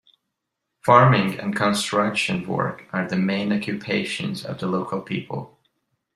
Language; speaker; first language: English; non-native, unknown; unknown